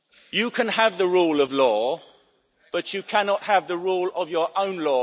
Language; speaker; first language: English; native; English